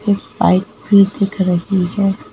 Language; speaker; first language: Hindi; native; Hindi